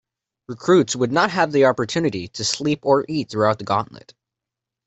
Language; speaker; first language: English; native; English